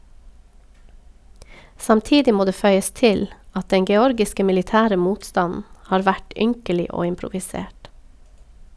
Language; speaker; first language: Norwegian; native; Norwegian